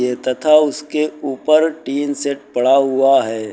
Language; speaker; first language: Hindi; native; Hindi